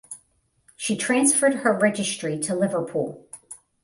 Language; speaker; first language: English; native; English